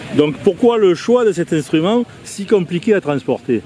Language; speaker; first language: French; native; French